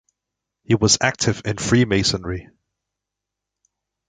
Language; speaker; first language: English; native; English